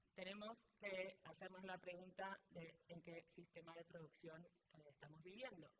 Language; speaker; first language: Spanish; native; Spanish